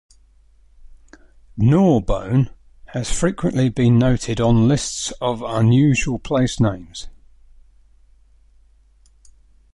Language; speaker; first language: English; native; English